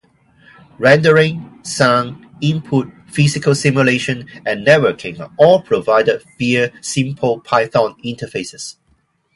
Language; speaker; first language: English; non-native, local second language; Cantonese